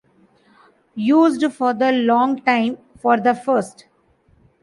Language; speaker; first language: English; non-native, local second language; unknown